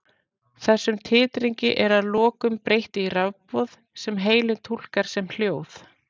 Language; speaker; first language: Icelandic; native; Icelandic